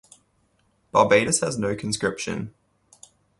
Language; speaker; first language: English; native; English